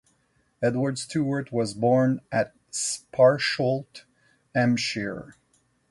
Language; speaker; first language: English; non-native, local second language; French